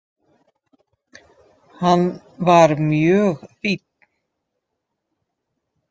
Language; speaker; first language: Icelandic; non-native, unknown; Dutch